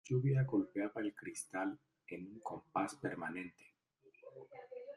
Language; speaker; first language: Spanish; native; Spanish